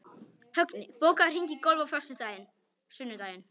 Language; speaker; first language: Icelandic; non-native, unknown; Polish